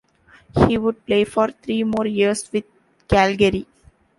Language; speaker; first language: English; non-native, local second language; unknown